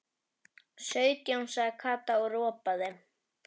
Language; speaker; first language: Icelandic; native; Icelandic